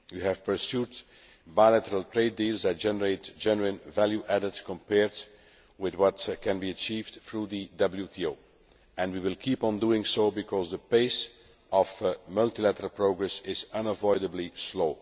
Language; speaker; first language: English; non-native, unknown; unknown